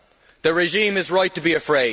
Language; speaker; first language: English; native; English